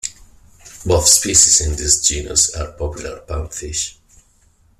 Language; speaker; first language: English; non-native, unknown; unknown